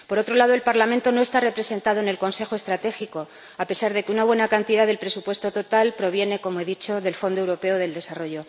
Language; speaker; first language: Spanish; native; Spanish